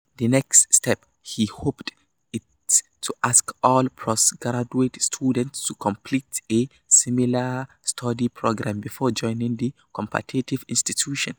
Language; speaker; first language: English; non-native, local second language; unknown